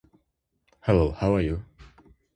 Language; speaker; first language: English; non-native, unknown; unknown